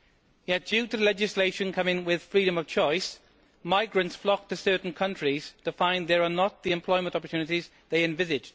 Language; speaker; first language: English; native; English